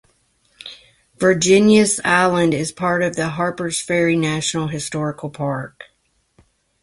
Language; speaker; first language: English; native; English